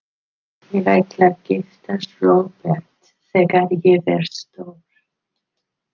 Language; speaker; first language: Icelandic; non-native, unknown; English